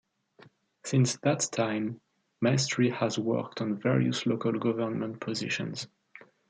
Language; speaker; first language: English; non-native, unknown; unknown